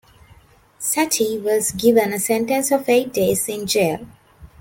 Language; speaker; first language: English; non-native, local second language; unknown